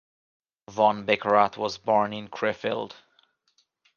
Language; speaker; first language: English; non-native, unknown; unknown